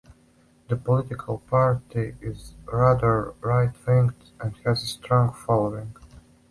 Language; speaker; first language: English; non-native, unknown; Serbian